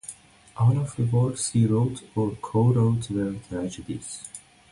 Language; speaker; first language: English; non-native, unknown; Persian